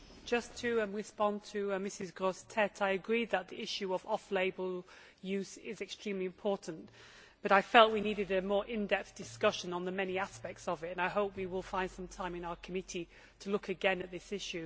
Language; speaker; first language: English; native; English